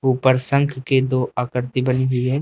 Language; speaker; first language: Hindi; native; Hindi